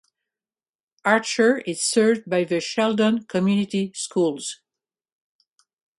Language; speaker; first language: English; native; English